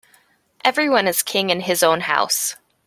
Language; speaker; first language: English; native; English